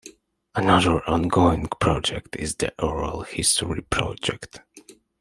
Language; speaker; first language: English; non-native, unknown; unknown